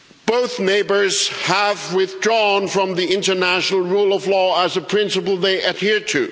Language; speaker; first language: English; non-native, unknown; German